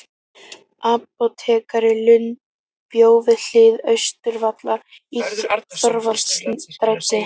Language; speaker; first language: Icelandic; native; Icelandic